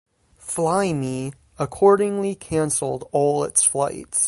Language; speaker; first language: English; native; English